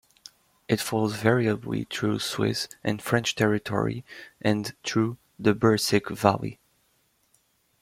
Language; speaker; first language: English; native; English